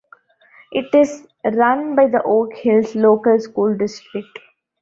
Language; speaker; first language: English; non-native, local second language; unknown